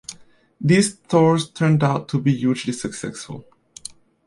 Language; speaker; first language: English; native; English